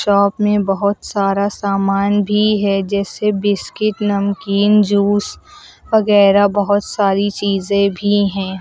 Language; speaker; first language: Hindi; native; Hindi